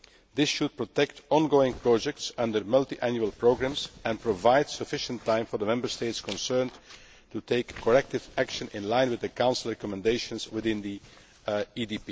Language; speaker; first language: English; non-native, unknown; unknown